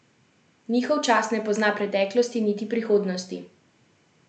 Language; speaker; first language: Slovenian; native; Slovenian